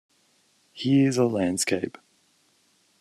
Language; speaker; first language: English; native; English